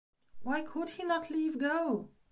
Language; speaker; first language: English; non-native, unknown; Belarusian